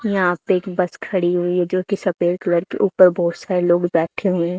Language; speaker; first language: Hindi; native; Hindi